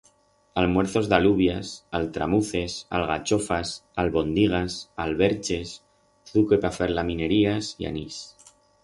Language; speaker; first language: Aragonese; non-native, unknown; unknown